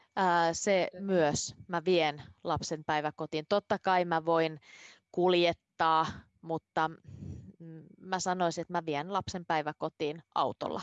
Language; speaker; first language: Finnish; native; Finnish